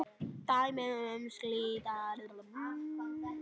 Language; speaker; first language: Icelandic; native; Icelandic